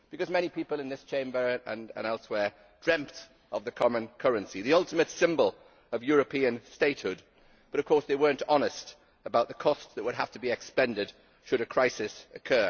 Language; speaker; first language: English; native; English